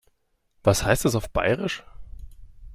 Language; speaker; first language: German; native; German